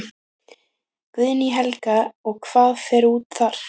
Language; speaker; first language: Icelandic; native; Icelandic